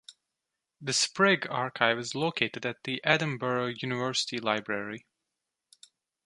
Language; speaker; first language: English; non-native, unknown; Turkish